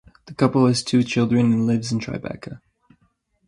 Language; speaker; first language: English; native; English